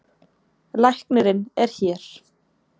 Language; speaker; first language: Icelandic; native; Icelandic